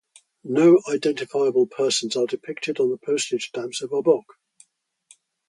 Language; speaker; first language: English; native; English